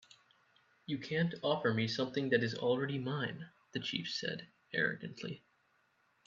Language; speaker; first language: English; native; English